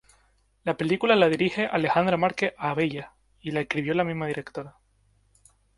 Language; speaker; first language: Spanish; native; Spanish